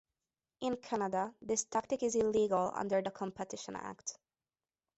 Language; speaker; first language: English; non-native, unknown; Hungarian